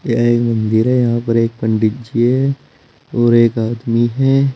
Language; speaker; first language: Hindi; native; Hindi